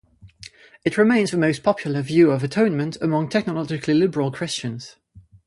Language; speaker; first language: English; non-native, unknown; French